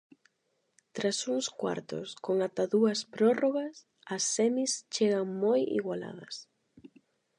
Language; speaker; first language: Galician; non-native, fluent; Spanish